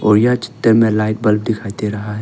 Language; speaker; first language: Hindi; non-native, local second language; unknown